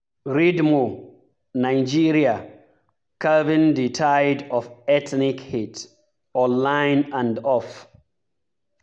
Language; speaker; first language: English; non-native, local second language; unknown